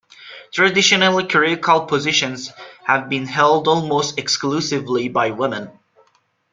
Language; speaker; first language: English; non-native, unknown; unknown